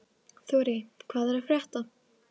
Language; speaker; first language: Icelandic; native; Icelandic